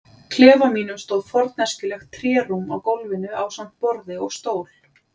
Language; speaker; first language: Icelandic; native; Icelandic